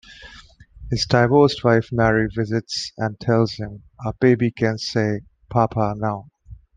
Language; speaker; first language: English; non-native, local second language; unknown